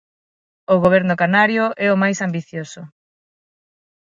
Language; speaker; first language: Galician; non-native, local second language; Spanish